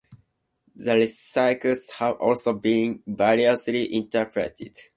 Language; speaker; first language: English; non-native, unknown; Japanese